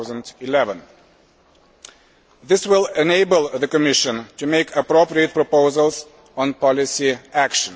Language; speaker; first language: English; non-native, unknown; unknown